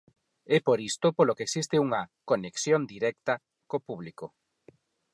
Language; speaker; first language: Galician; non-native, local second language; Spanish